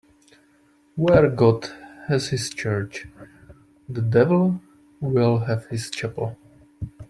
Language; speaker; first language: English; non-native, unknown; Czech